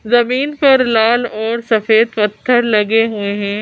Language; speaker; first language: Hindi; native; Hindi